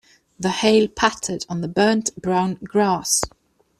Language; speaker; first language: English; native; English